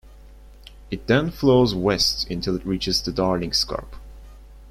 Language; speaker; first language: English; non-native, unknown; Turkish